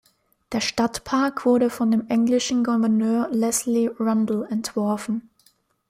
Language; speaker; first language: German; native; German